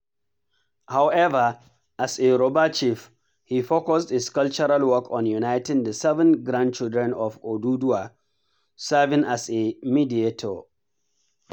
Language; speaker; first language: English; non-native, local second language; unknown